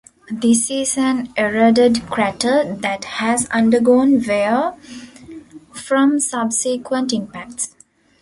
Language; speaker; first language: English; non-native, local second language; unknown